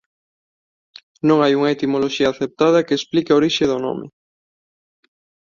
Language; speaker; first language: Galician; non-native, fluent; Spanish